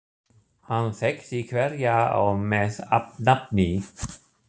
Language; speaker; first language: Icelandic; non-native, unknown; German